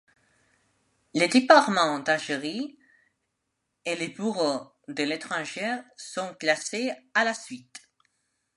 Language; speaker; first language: French; non-native, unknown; Spanish